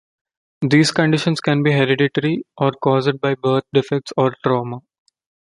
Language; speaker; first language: English; non-native, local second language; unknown